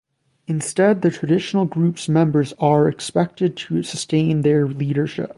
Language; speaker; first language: English; native; English